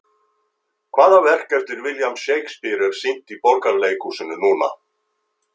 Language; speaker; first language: Icelandic; native; Icelandic